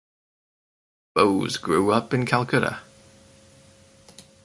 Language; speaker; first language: English; native; English